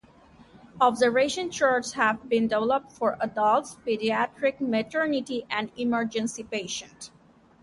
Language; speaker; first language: English; non-native, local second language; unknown